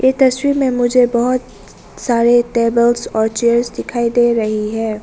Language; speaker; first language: Hindi; non-native, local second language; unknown